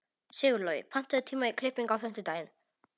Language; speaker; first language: Icelandic; non-native, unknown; Polish